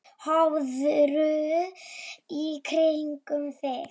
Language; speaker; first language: Icelandic; non-native, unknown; Polish